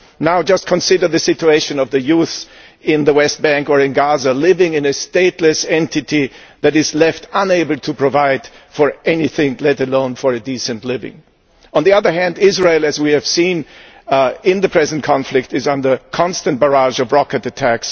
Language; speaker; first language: English; non-native, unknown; German